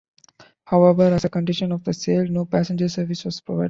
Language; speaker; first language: English; non-native, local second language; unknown